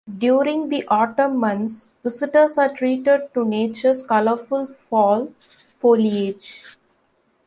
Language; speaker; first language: English; non-native, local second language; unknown